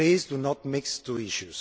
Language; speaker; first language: English; non-native, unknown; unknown